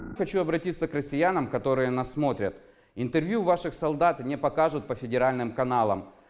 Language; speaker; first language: Russian; native; Russian